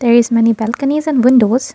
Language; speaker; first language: English; non-native, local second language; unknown